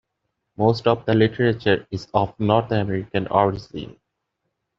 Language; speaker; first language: English; native; English